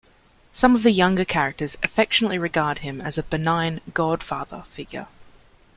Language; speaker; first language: English; native; English